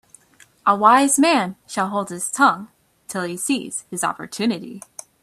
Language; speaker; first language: English; native; English